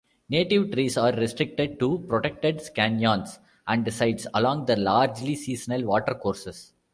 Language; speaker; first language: English; non-native, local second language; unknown